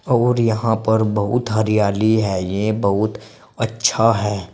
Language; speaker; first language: Hindi; native; Hindi